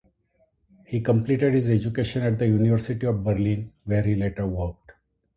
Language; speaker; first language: English; non-native, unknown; Marathi